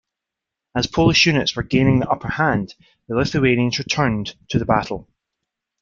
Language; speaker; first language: English; native; English